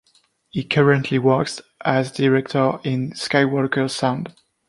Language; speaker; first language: English; non-native, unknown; French